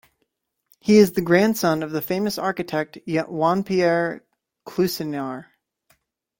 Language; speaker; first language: English; native; English